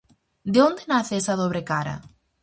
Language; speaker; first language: Galician; native; Galician